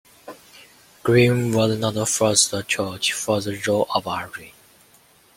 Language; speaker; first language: English; non-native, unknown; Chinese